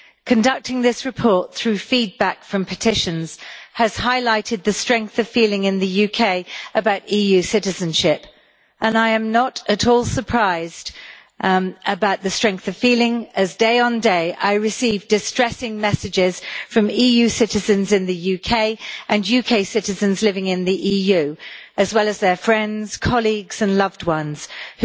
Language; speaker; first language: English; native; English